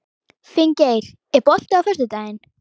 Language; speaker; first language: Icelandic; native; Icelandic